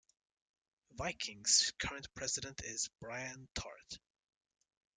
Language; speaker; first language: English; native; English